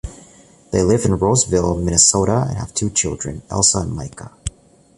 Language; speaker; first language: English; native; English